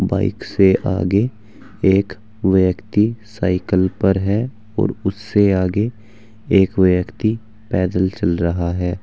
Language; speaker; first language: Hindi; native; Hindi